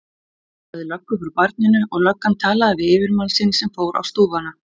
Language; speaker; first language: Icelandic; native; Icelandic